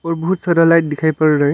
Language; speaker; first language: Hindi; non-native, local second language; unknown